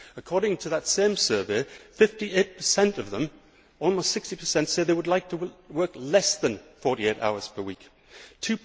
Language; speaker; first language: English; native; English